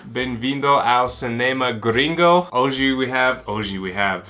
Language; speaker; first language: Portuguese; non-native, fluent; English